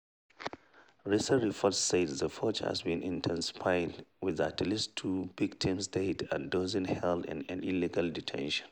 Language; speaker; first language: English; non-native, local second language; Hausa